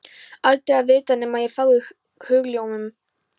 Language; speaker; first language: Icelandic; non-native, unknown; Polish